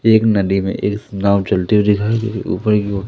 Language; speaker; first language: Hindi; native; Hindi